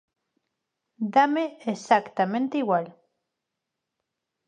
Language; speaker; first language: Galician; non-native, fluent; Spanish